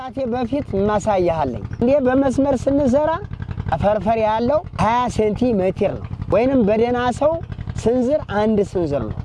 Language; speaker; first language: Amharic; native; Amharic